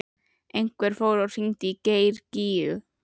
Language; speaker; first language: Icelandic; native; Icelandic